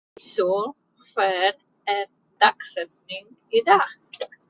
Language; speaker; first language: Icelandic; non-native, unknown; Polish